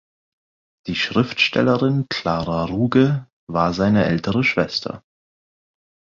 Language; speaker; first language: German; non-native, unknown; English